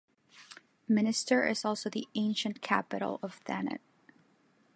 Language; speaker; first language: English; non-native, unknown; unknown